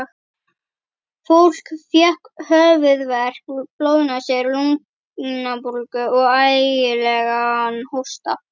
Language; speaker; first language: Icelandic; native; Icelandic